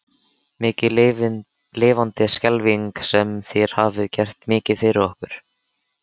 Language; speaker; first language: Icelandic; native; Icelandic